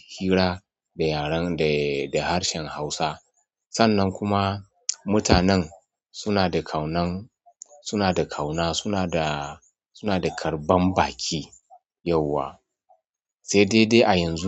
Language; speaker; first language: Hausa; non-native, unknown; Yoruba